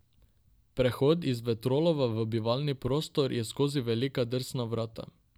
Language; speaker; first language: Slovenian; non-native, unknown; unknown